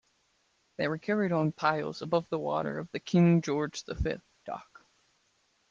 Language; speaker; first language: English; native; English